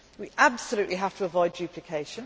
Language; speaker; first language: English; native; English